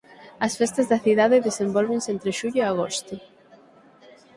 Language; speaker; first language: Galician; native; Galician